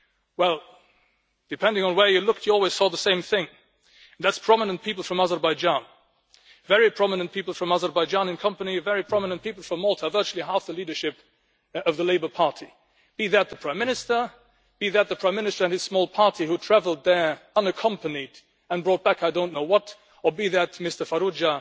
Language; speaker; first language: English; non-native, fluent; Luxembourgish